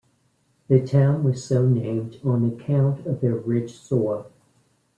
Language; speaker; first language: English; native; English